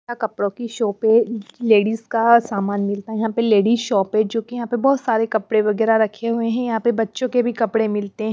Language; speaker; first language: Hindi; non-native, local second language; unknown